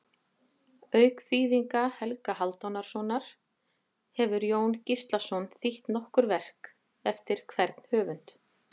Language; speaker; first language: Icelandic; native; Icelandic